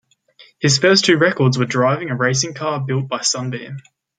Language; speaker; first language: English; native; English